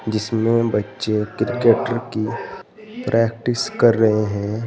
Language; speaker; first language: Hindi; native; Hindi